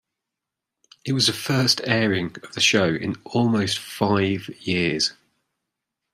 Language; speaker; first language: English; native; English